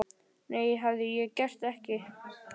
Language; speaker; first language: Icelandic; native; Icelandic